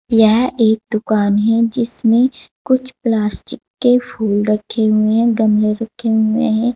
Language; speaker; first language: Hindi; native; Hindi